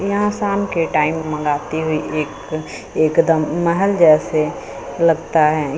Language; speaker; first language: Hindi; native; Hindi